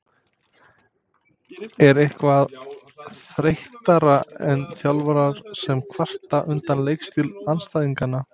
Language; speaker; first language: Icelandic; non-native, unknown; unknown